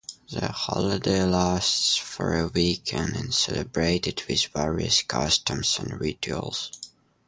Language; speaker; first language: English; native; English